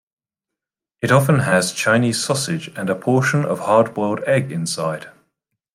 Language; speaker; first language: English; native; English